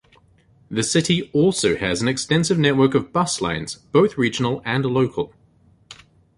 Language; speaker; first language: English; native; English